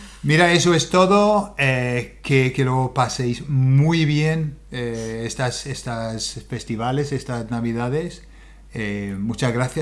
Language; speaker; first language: Spanish; non-native, fluent; English